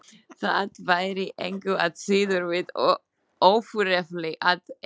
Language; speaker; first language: Icelandic; non-native, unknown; Slovak